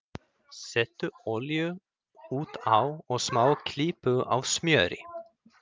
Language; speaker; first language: Icelandic; non-native, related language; Swedish